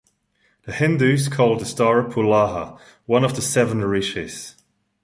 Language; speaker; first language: English; non-native, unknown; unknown